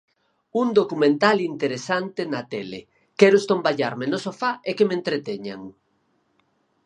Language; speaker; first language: Galician; native; Galician